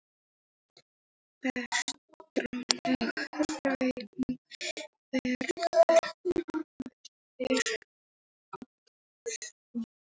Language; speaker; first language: Icelandic; native; Icelandic